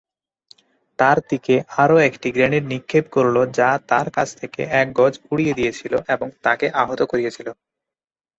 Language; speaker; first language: Bangla; non-native, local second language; Chittagonian